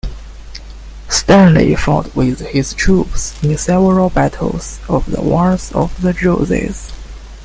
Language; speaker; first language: English; non-native, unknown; Chinese